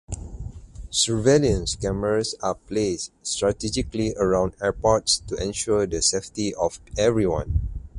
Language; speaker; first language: English; non-native, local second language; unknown